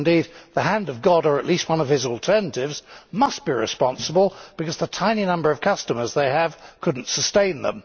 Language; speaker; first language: English; native; English